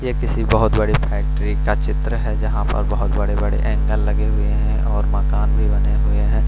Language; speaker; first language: Hindi; non-native, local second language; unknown